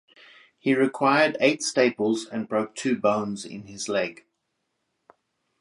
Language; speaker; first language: English; native; English